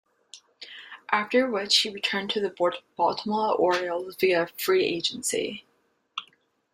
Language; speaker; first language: English; native; English